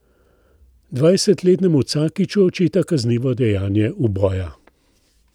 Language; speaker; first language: Slovenian; native; Slovenian